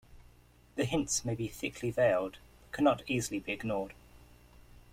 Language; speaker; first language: English; native; English